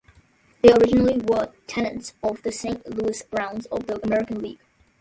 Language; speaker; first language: English; native; English